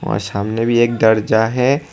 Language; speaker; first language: Hindi; non-native, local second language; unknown